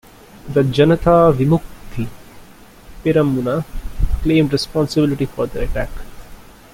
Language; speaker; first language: English; non-native, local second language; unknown